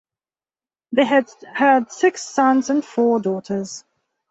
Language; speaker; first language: English; non-native, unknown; Belarusian